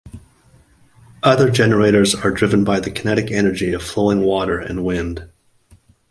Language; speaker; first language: English; native; English